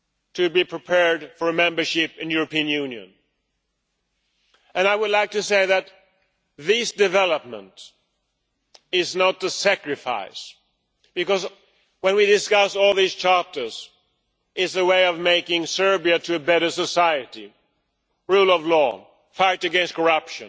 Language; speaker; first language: English; non-native, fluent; Swedish